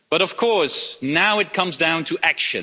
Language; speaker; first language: English; non-native, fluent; Dutch